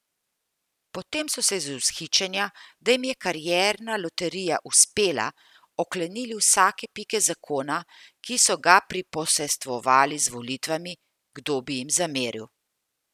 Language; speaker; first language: Slovenian; native; Slovenian